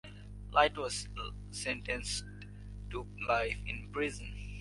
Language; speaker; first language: English; non-native, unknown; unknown